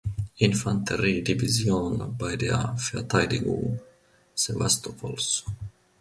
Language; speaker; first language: German; non-native, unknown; Finnish